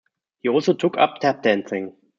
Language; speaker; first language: English; non-native, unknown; German